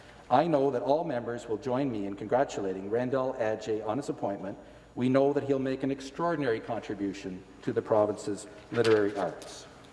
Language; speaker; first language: English; native; English